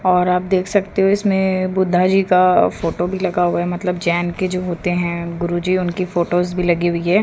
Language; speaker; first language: Hindi; native; Hindi